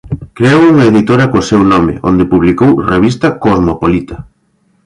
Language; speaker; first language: Galician; native; Galician